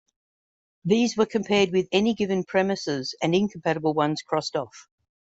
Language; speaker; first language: English; native; English